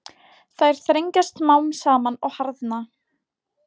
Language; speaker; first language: Icelandic; non-native, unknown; Polish